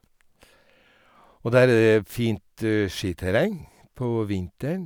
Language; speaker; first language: Norwegian; native; Norwegian